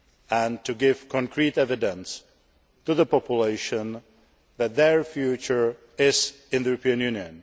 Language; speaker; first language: English; non-native, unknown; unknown